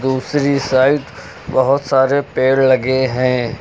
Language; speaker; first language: Hindi; native; Hindi